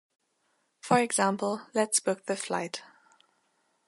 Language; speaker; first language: English; non-native, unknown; German